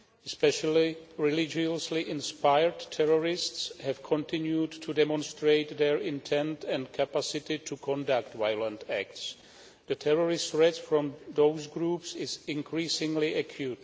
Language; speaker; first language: English; non-native, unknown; Czech